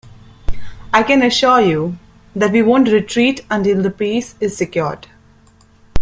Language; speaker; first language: English; non-native, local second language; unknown